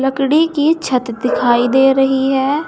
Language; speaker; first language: Hindi; native; Hindi